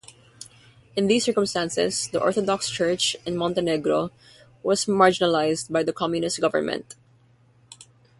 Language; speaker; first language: English; non-native, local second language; Filipino